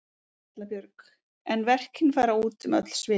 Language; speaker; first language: Icelandic; native; Icelandic